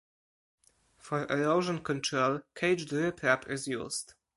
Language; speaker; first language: English; non-native, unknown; Polish